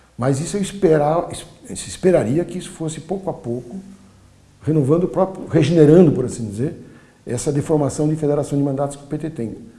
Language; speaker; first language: Portuguese; early bilingual, other home language; Polish